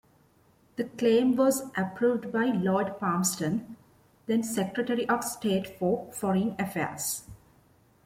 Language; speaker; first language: English; non-native, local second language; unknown